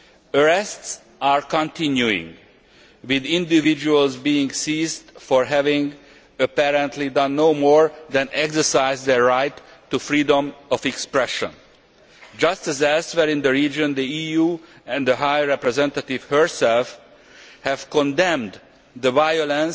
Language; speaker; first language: English; non-native, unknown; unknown